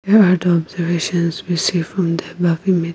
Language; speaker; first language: English; non-native, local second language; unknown